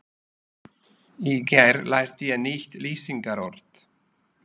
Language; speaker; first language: Icelandic; non-native, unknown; Slovak